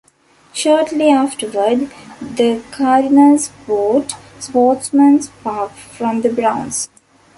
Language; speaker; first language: English; non-native, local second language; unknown